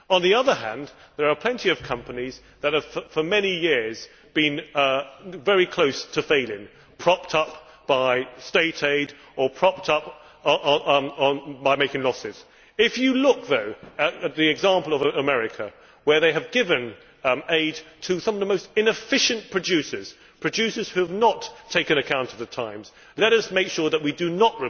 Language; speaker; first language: English; native; English